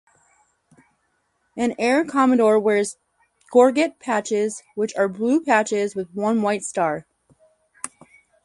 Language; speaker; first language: English; native; English